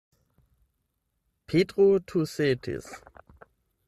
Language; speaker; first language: Esperanto; non-native, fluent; German